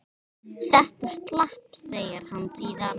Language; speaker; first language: Icelandic; native; Icelandic